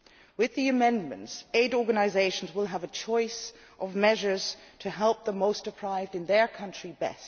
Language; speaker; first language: English; non-native, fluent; Dutch